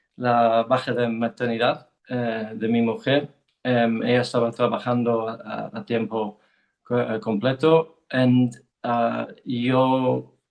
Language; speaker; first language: Spanish; non-native, fluent; English